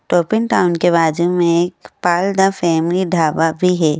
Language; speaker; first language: Hindi; native; Hindi